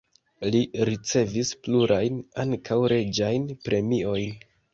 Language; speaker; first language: Esperanto; non-native, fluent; Kinyarwanda